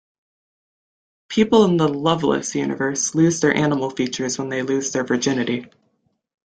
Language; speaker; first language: English; native; English